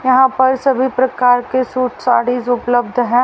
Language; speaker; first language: Hindi; native; Hindi